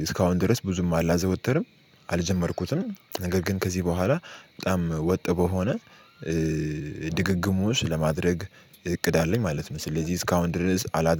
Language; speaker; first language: Amharic; native; Amharic